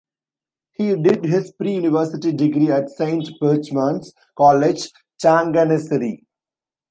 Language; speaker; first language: English; non-native, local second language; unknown